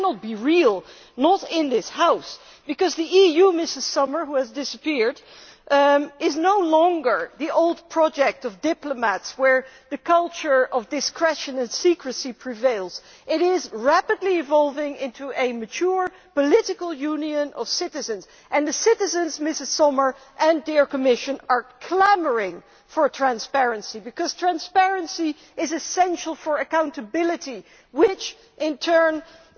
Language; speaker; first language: English; non-native, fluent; Dutch